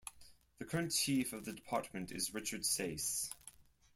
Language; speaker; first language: English; non-native, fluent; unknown